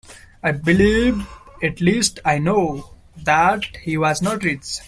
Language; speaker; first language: English; non-native, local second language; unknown